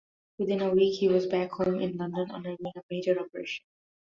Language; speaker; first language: English; non-native, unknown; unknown